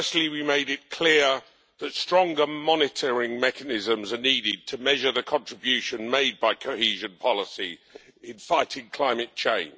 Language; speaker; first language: English; native; English